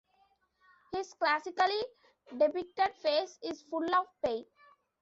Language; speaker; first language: English; non-native, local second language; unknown